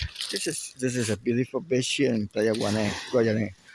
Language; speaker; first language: English; non-native, learner; Spanish